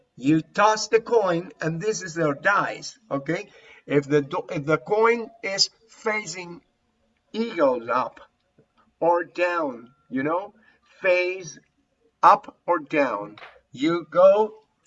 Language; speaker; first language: English; non-native, fluent; Spanish